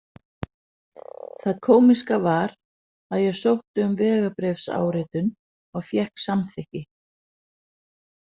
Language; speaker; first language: Icelandic; non-native, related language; Danish